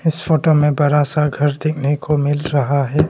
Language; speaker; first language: Hindi; non-native, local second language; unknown